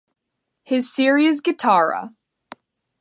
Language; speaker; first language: English; native; English